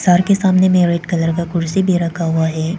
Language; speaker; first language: Hindi; non-native, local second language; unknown